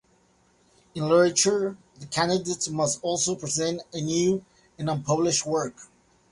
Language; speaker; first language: English; native; English